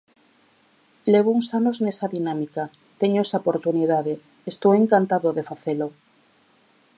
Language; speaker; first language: Galician; native; Galician